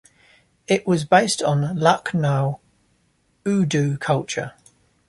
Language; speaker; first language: English; native; English